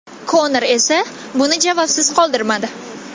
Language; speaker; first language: Uzbek; non-native, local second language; Kazakh